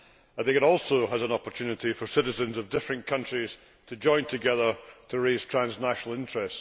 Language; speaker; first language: English; native; English